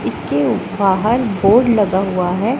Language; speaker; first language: Hindi; non-native, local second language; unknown